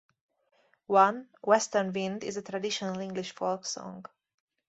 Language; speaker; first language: English; native; English